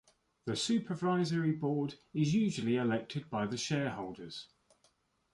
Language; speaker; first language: English; native; English